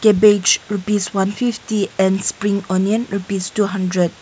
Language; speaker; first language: English; non-native, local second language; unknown